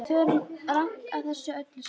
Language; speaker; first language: Icelandic; native; Icelandic